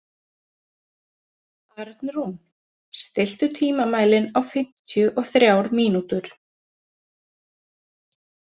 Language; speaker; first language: Icelandic; native; Icelandic